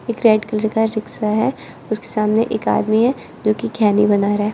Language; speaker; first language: Hindi; non-native, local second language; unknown